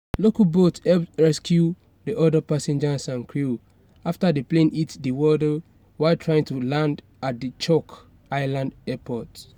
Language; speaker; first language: English; non-native, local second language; Yoruba